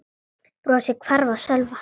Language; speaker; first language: Icelandic; native; Icelandic